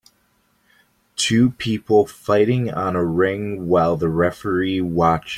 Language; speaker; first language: English; native; English